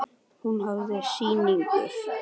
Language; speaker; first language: Icelandic; native; Icelandic